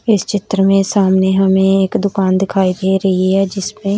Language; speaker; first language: Hindi; native; Hindi